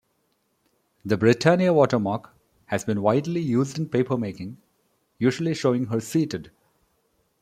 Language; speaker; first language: English; non-native, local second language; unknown